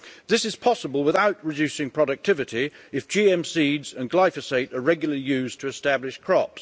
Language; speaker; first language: English; native; English